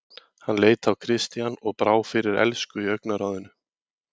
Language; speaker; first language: Icelandic; native; Icelandic